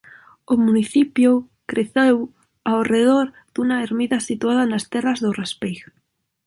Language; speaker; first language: Galician; non-native, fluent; Spanish